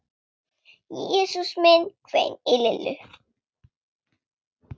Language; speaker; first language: Icelandic; non-native, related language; Swedish